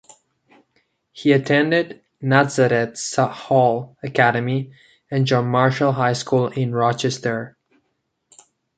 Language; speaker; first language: English; non-native, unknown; Catalan